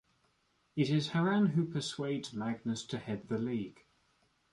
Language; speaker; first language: English; native; English